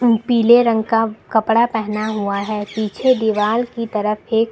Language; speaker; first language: Hindi; native; Hindi